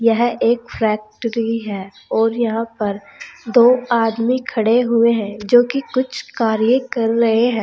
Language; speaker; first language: Hindi; native; Hindi